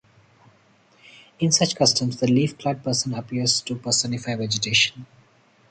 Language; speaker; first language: English; non-native, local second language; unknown